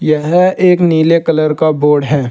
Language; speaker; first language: Hindi; native; Hindi